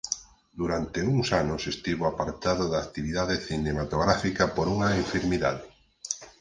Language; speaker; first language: Galician; native; Galician